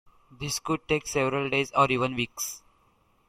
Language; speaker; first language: English; native; English